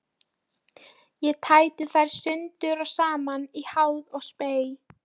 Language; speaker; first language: Icelandic; non-native, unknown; Polish